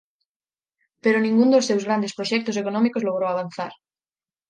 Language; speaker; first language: Galician; native; Galician